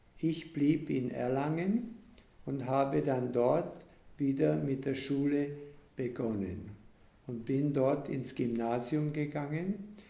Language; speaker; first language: German; native; German